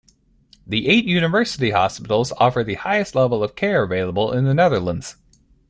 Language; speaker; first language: English; native; English